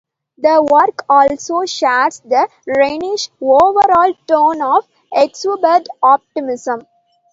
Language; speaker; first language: English; non-native, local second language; Tamil